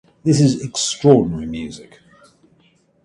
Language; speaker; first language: English; native; English